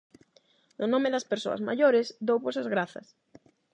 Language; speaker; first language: Galician; non-native, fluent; Spanish